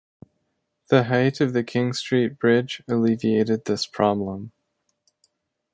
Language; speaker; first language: English; native; English